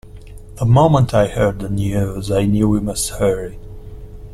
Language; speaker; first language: English; non-native, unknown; Italian